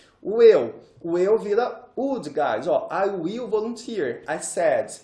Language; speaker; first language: English; non-native, fluent; Portuguese